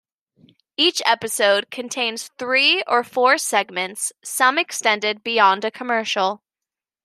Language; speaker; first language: English; native; English